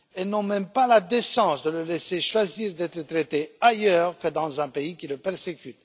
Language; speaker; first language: French; non-native, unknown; Romanian